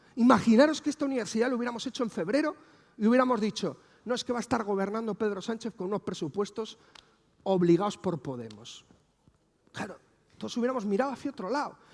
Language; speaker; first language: Spanish; native; Spanish